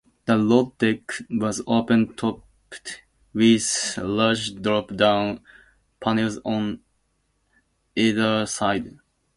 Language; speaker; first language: English; native; English